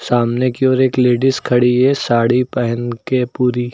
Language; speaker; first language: Hindi; native; Hindi